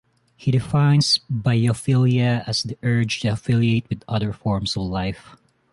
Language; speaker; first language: English; non-native, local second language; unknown